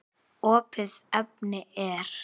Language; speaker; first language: Icelandic; native; Icelandic